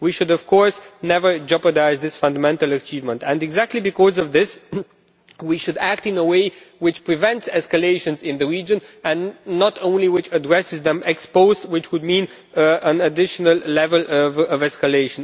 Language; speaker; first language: English; non-native, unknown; Romanian